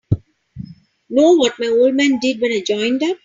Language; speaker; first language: English; non-native, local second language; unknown